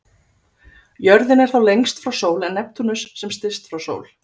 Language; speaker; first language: Icelandic; native; Icelandic